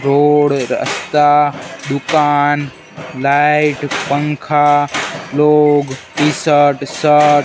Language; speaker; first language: Hindi; non-native, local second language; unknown